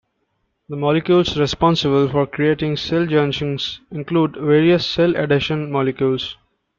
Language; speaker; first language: English; non-native, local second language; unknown